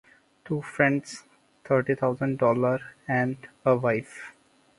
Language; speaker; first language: English; non-native, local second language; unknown